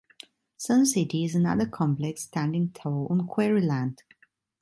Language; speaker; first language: English; non-native, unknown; Italian